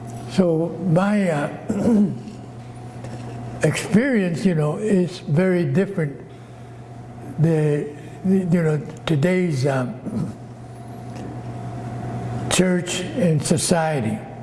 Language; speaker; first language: English; early bilingual, other home language; Spanish